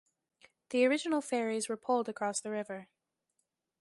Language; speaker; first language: English; native; English